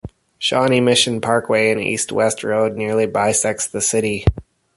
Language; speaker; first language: English; native; English